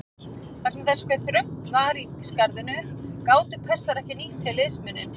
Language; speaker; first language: Icelandic; native; Icelandic